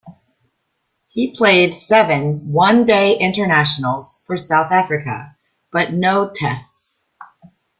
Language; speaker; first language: English; native; English